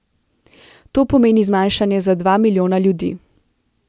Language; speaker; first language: Slovenian; native; Slovenian